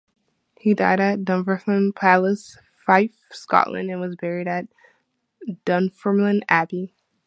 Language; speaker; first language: English; native; English